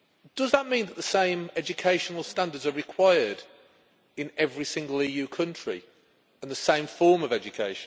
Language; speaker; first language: English; native; English